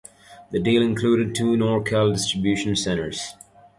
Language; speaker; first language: English; native; English